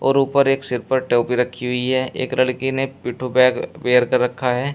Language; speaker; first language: Hindi; native; Hindi